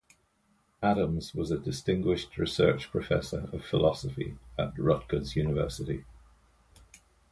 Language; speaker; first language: English; native; English